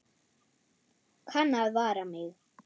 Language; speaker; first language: Icelandic; non-native, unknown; German